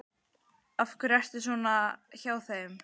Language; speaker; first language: Icelandic; native; Icelandic